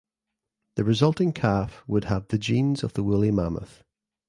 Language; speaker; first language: English; native; English